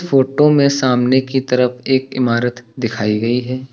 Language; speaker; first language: Hindi; native; Hindi